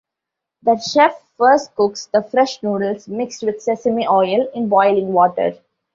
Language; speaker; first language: English; non-native, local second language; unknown